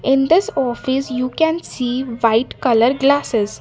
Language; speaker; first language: English; non-native, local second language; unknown